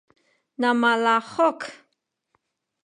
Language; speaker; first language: Sakizaya; non-native, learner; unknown